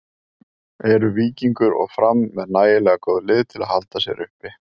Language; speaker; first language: Icelandic; native; Icelandic